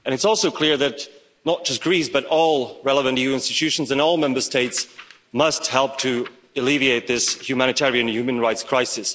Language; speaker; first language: English; non-native, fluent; Slovak